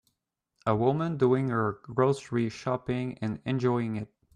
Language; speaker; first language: English; native; English